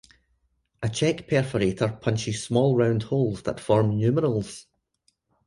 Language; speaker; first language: English; native; English